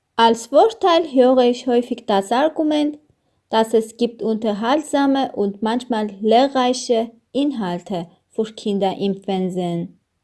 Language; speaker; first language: German; non-native, learner; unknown